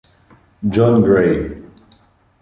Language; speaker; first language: English; non-native, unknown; French